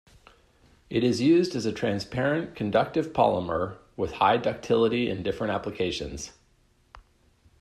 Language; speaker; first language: English; native; English